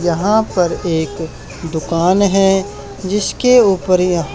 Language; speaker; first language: Hindi; native; Hindi